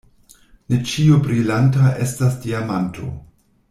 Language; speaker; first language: Esperanto; non-native, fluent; German